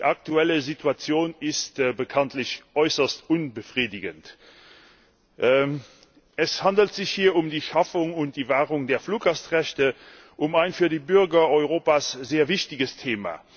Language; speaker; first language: German; non-native, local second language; Luxembourgish